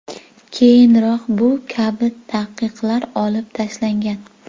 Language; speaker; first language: Uzbek; native; Uzbek